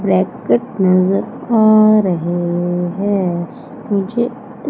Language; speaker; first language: Hindi; native; Hindi